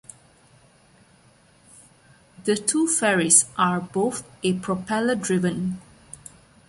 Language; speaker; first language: English; non-native, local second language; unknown